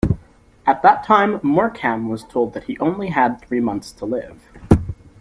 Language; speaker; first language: English; native; English